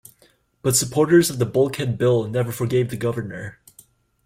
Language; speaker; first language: English; native; English